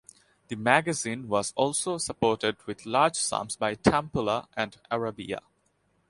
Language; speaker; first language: English; non-native, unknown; Bangla